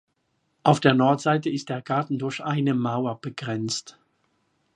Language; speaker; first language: German; non-native, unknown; French